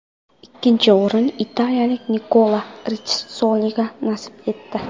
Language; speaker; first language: Uzbek; non-native, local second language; Kara-Kalpak